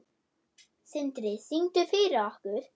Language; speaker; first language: Icelandic; non-native, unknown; German